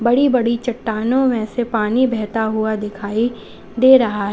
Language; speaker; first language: Hindi; native; Hindi